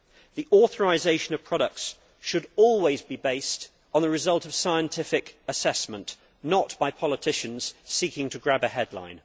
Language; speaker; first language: English; native; English